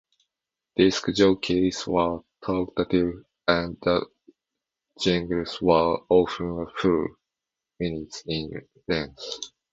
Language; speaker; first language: English; non-native, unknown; Japanese